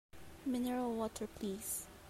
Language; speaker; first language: English; non-native, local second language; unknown